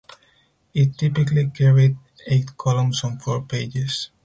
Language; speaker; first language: English; non-native, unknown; Spanish